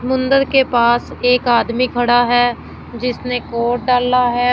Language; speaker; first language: Hindi; non-native, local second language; Punjabi